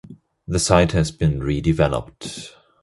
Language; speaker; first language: English; non-native, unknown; German